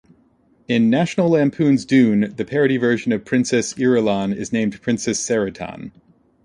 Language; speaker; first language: English; native; English